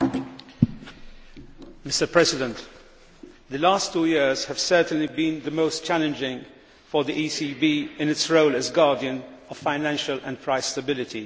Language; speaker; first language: English; non-native, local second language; Maltese